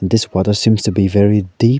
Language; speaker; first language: English; non-native, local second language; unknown